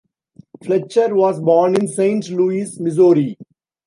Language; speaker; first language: English; non-native, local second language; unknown